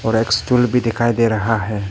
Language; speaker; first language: Hindi; early bilingual, other home language; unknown